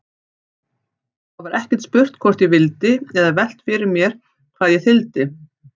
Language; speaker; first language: Icelandic; native; Icelandic